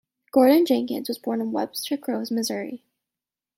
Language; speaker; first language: English; native; English